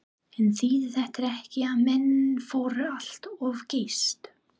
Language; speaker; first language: Icelandic; non-native, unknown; English